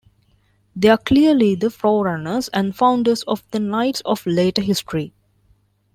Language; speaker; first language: English; non-native, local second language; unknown